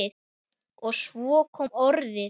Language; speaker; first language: Icelandic; native; Icelandic